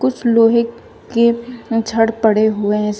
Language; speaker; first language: Hindi; native; Hindi